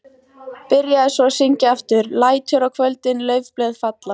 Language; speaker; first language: Icelandic; native; Icelandic